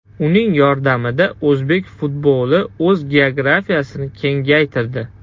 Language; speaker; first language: Uzbek; non-native, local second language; Russian